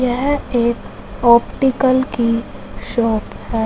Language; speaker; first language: Hindi; non-native, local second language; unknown